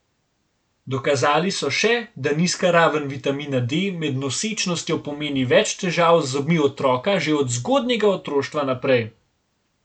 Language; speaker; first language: Slovenian; native; Slovenian